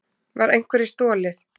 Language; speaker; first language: Icelandic; native; Icelandic